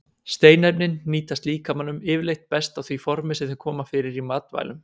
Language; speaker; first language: Icelandic; native; Icelandic